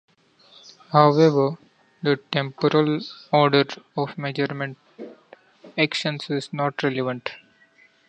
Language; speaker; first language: English; non-native, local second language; Marathi